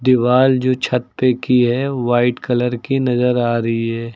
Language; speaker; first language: Hindi; native; Hindi